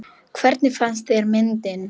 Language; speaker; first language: Icelandic; non-native, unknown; Polish